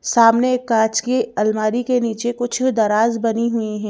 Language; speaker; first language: Hindi; native; Hindi